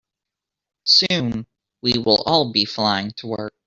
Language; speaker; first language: English; native; English